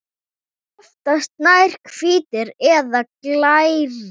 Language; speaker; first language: Icelandic; non-native, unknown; Thai